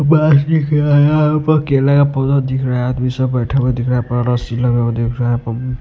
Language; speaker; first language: Hindi; non-native, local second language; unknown